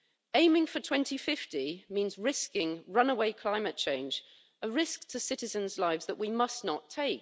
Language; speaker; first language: English; native; English